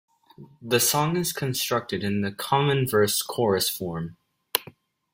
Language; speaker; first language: English; native; English